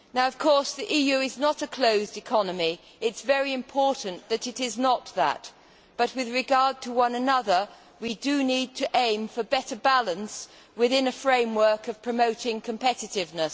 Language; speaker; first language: English; native; English